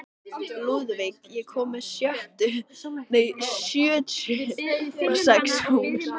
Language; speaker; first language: Icelandic; native; Icelandic